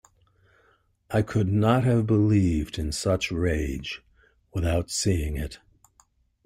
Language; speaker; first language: English; native; English